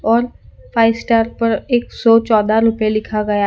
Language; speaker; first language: Hindi; non-native, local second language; Gujarati